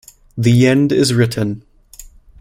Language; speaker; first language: English; non-native, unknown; German